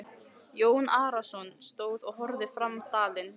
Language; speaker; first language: Icelandic; native; Icelandic